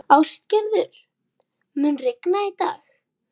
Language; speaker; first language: Icelandic; native; Icelandic